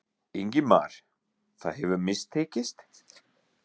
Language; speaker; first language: Icelandic; non-native, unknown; German